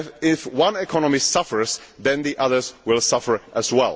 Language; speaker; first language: English; non-native, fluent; Czech